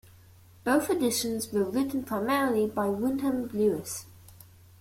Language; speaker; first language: English; non-native, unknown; German